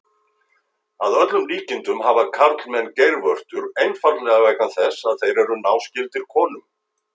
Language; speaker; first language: Icelandic; native; Icelandic